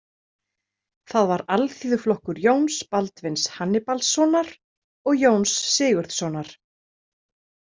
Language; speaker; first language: Icelandic; native; Icelandic